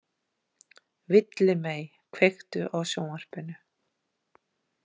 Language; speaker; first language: Icelandic; native; Icelandic